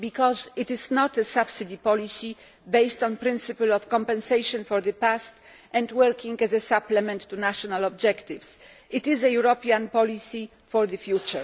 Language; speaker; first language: English; non-native, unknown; Polish